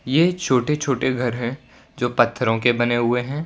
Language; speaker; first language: Hindi; non-native, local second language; Gujarati